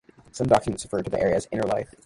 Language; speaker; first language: English; native; English